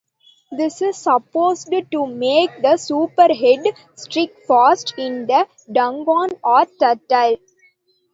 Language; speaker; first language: English; non-native, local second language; Tamil